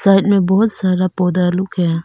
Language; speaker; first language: Hindi; non-native, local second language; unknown